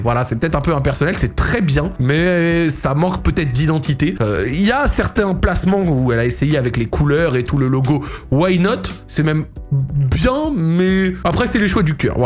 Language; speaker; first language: French; native; French